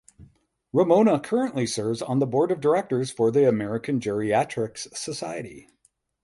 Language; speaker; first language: English; native; English